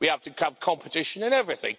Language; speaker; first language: English; native; English